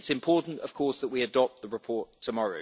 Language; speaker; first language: English; native; English